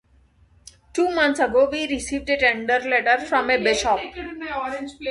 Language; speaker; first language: English; non-native, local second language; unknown